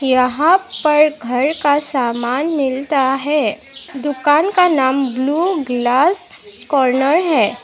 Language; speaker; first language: Hindi; non-native, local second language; Assamese